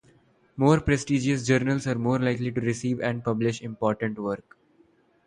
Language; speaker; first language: English; non-native, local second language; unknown